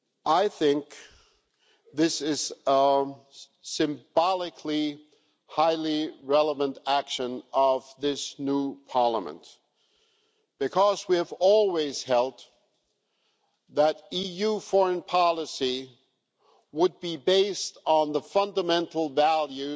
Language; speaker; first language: English; non-native, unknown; German